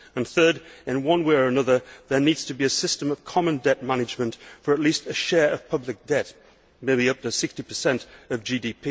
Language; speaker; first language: English; native; English